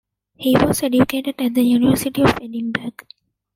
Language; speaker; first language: English; non-native, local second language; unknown